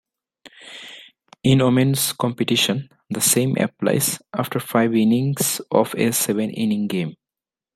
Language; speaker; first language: English; non-native, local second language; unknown